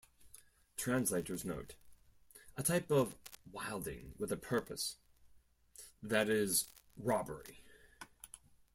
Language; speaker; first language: English; non-native, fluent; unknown